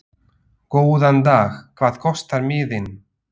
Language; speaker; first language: Icelandic; non-native, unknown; Slovak